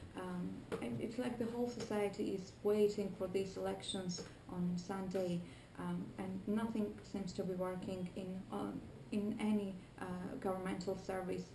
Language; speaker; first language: English; non-native, fluent; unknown